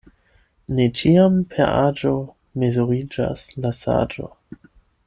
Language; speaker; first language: Esperanto; non-native, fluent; German